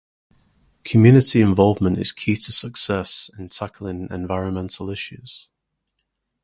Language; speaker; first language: English; native; English